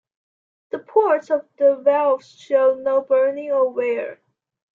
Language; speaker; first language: English; non-native, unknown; Chinese